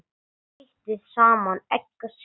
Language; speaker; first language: Icelandic; non-native, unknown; English